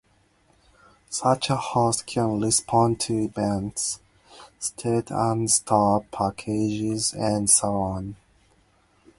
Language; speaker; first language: English; non-native, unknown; Japanese